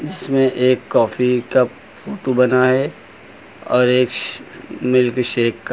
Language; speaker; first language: Hindi; native; Hindi